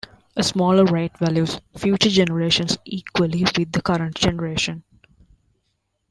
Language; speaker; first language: English; non-native, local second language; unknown